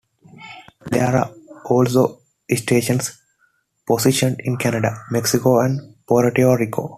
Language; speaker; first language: English; non-native, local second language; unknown